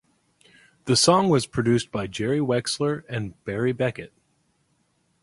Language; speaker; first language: English; native; English